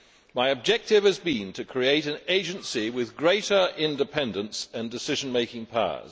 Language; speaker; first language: English; native; English